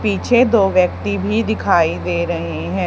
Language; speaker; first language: Hindi; native; Hindi